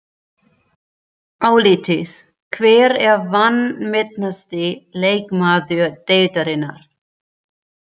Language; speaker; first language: Icelandic; non-native, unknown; German